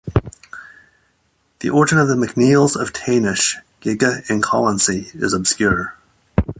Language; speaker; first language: English; native; English